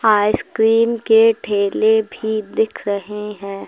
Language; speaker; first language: Hindi; native; Hindi